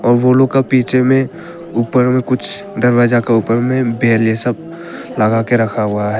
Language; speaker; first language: Hindi; non-native, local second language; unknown